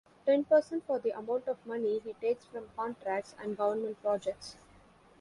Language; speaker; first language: English; non-native, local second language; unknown